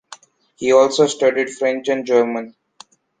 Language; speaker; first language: English; non-native, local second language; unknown